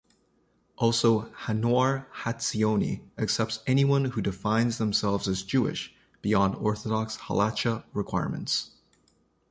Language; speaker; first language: English; native; English